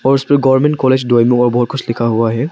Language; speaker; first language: Hindi; non-native, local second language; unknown